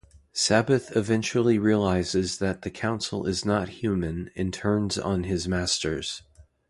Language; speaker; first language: English; native; English